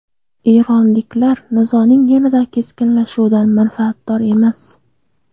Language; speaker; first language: Uzbek; native; Uzbek